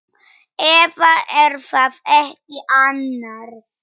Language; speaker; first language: Icelandic; non-native, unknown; Polish